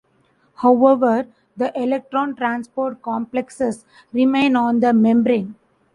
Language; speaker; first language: English; non-native, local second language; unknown